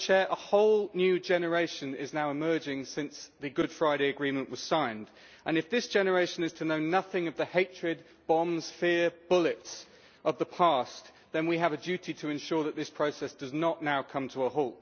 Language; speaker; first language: English; native; English